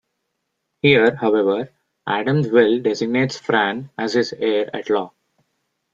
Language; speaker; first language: English; non-native, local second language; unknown